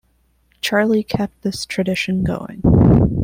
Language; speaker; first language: English; non-native, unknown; Spanish